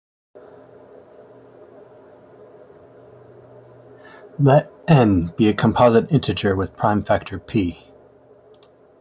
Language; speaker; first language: English; native; English